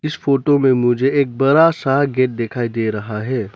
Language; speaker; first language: Hindi; non-native, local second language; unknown